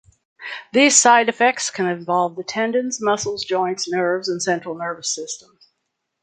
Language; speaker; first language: English; native; English